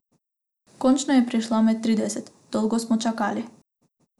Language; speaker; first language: Slovenian; non-native, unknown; Macedonian